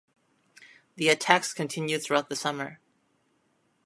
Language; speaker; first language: English; native; English